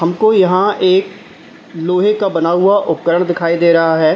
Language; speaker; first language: Hindi; native; Hindi